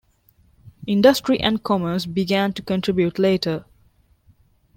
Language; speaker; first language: English; non-native, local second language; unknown